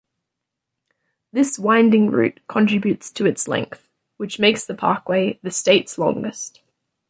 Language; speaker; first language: English; native; English